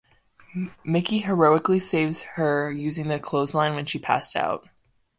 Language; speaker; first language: English; native; English